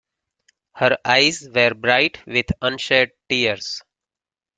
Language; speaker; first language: English; native; English